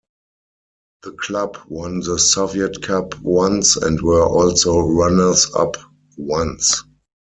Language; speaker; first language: English; non-native, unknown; German